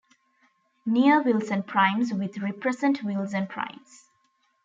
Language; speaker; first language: English; non-native, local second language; Tamil